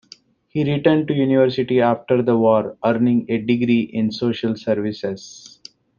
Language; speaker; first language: English; non-native, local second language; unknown